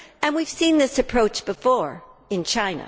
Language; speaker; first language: English; native; English